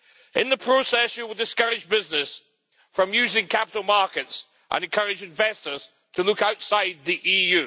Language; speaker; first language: English; native; English